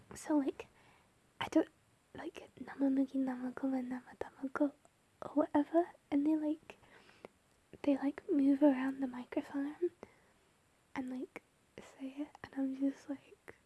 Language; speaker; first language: English; native; English